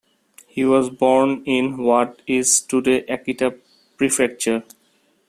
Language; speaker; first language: English; non-native, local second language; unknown